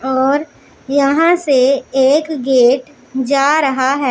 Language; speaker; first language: Hindi; non-native, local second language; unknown